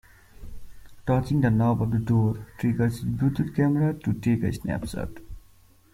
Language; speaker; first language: English; native; English